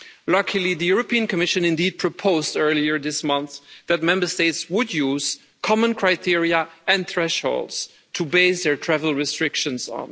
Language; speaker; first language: English; non-native, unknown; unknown